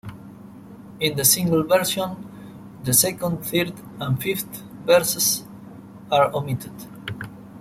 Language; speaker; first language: English; non-native, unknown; Spanish